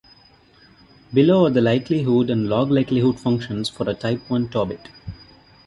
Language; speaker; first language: English; non-native, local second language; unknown